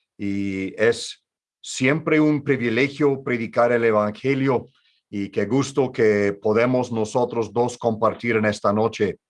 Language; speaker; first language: Spanish; non-native, fluent; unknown